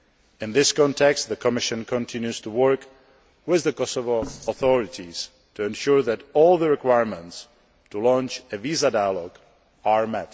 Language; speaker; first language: English; non-native, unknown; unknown